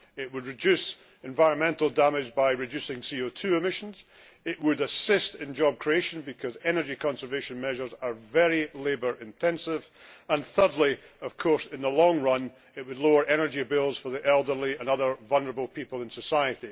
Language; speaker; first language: English; native; English